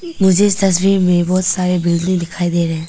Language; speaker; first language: Hindi; early bilingual, other home language; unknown